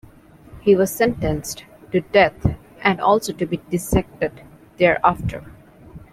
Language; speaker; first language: English; non-native, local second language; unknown